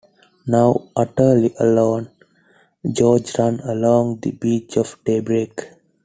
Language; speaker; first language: English; non-native, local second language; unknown